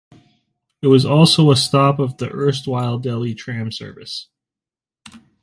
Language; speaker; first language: English; native; English